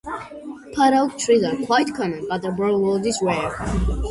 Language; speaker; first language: English; non-native, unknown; Georgian